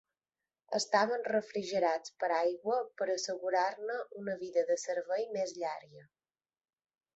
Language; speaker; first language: Catalan; native; Catalan